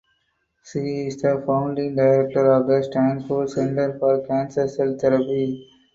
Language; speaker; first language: English; non-native, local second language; Tamil